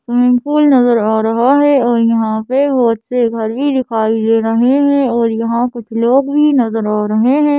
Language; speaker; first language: Hindi; native; Hindi